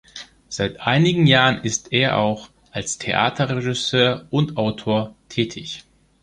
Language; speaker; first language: German; non-native, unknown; Greek